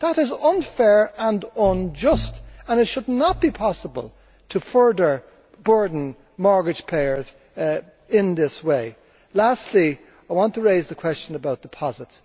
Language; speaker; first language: English; native; English